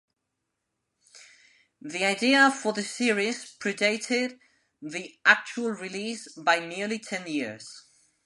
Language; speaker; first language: English; non-native, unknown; Spanish